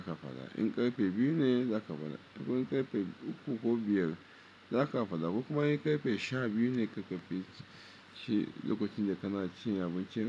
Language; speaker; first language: Hausa; non-native, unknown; Yoruba